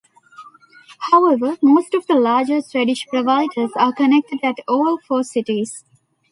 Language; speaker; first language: English; non-native, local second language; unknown